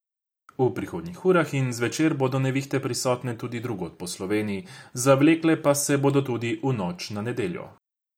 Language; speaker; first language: Slovenian; non-native, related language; Croatian